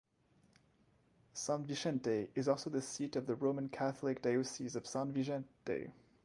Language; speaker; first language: English; non-native, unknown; French